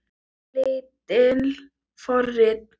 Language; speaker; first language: Icelandic; non-native, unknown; Thai